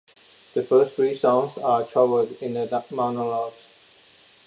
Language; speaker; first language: English; non-native, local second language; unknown